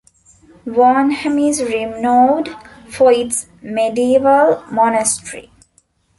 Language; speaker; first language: English; non-native, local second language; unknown